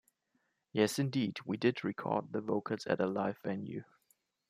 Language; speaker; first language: English; non-native, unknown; German